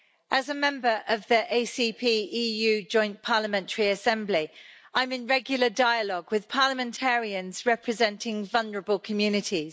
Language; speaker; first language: English; native; English